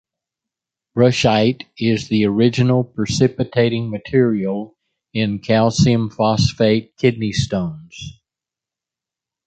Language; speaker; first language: English; native; English